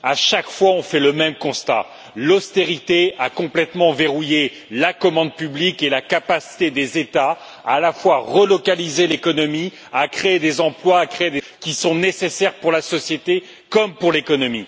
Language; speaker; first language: French; native; French